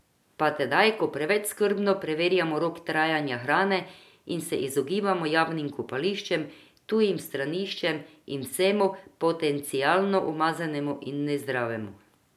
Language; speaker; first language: Slovenian; non-native, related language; Croatian